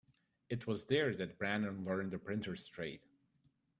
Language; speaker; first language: English; native; English